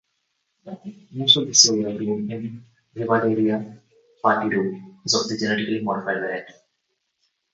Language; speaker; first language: English; non-native, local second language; Telugu